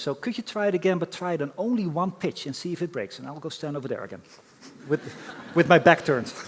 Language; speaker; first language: English; non-native, fluent; Dutch